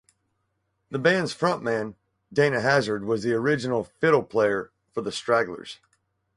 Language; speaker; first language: English; native; English